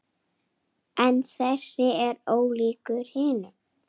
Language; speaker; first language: Icelandic; native; Icelandic